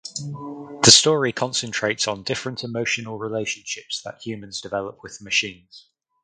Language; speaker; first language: English; native; English